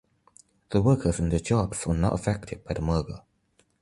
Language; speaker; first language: English; non-native, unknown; Chinese